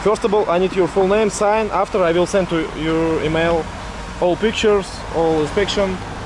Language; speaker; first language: English; non-native, learner; Russian